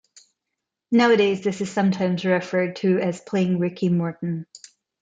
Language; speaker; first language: English; non-native, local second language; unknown